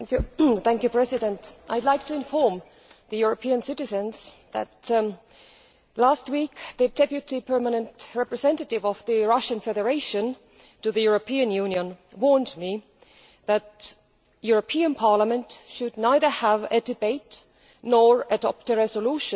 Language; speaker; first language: English; non-native, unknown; Estonian